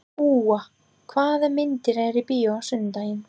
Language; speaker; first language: Icelandic; non-native, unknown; English